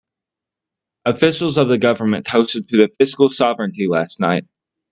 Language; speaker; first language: English; native; English